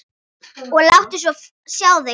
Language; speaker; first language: Icelandic; native; Icelandic